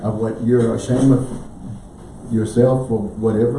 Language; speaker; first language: English; native; English